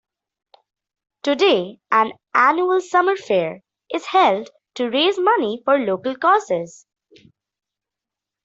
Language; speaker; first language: English; non-native, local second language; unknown